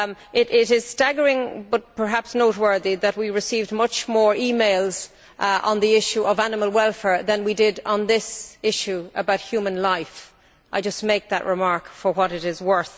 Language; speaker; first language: English; native; English